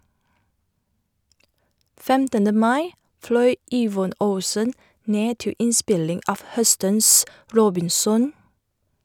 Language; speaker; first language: Norwegian; non-native, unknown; Chinese